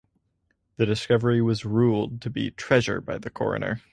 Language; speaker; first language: English; native; English